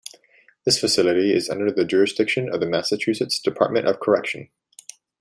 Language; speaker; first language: English; native; English